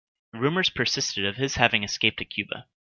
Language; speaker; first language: English; native; English